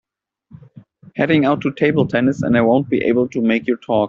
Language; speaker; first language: English; native; English